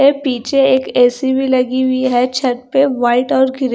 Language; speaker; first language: Hindi; non-native, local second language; Punjabi